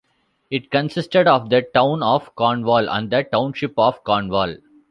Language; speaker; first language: English; non-native, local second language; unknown